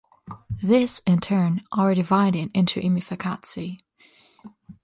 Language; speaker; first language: English; non-native, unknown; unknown